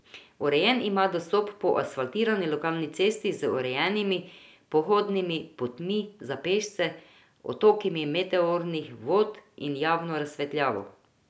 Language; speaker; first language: Slovenian; non-native, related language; Croatian